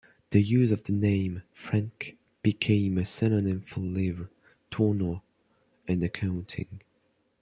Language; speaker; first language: English; non-native, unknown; French